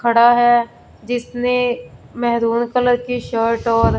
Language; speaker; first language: Hindi; non-native, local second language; Punjabi